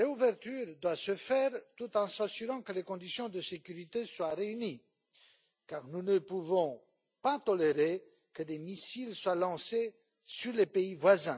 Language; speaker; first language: French; non-native, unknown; Romanian